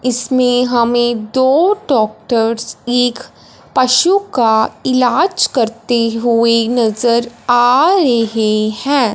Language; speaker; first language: Hindi; non-native, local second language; Punjabi